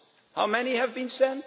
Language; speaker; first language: English; non-native, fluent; Dutch